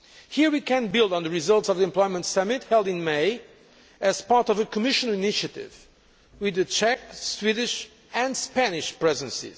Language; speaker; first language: English; non-native, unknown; Portuguese